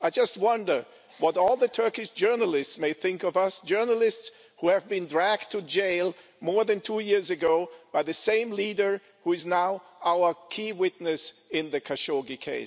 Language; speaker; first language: English; non-native, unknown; German